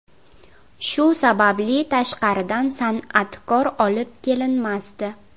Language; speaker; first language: Uzbek; native; Uzbek